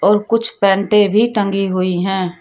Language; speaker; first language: Hindi; native; Hindi